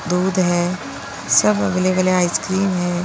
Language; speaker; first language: Hindi; non-native, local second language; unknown